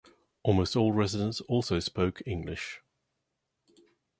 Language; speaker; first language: English; native; English